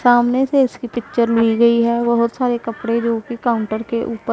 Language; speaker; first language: Hindi; non-native, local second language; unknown